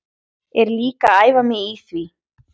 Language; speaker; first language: Icelandic; native; Icelandic